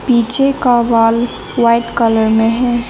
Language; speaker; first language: Hindi; non-native, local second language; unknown